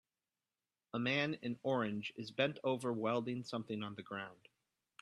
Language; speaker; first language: English; native; English